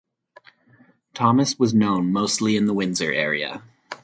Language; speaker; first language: English; native; English